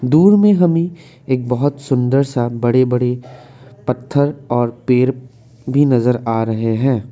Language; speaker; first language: Hindi; non-native, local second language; Assamese